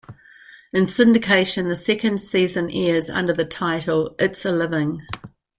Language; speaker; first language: English; native; English